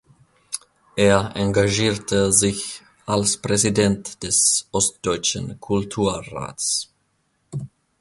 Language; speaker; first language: German; non-native, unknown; Finnish